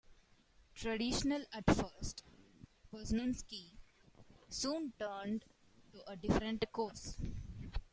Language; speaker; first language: English; non-native, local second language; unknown